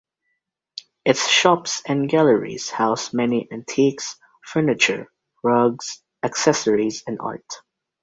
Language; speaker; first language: English; native; English